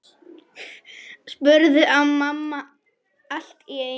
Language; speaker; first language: Icelandic; non-native, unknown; Polish